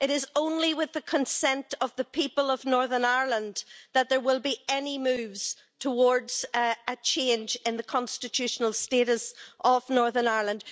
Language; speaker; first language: English; native; English